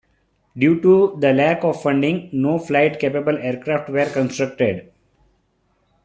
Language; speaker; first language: English; non-native, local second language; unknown